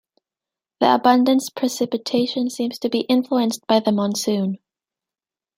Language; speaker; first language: English; native; English